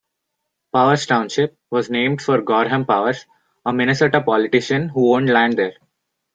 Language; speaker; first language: English; non-native, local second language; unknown